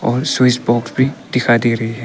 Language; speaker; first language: Hindi; early bilingual, other home language; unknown